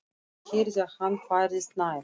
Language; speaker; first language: Icelandic; non-native, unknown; Russian